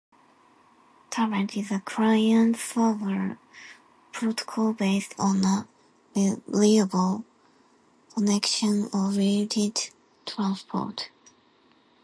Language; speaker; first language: English; non-native, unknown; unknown